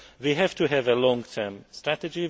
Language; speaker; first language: English; non-native, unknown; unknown